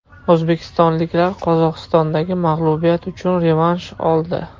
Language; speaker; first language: Uzbek; non-native, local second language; Russian